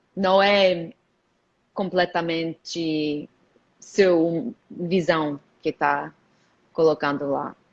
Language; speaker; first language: Portuguese; non-native, fluent; English